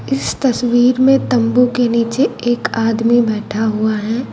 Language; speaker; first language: Hindi; native; Hindi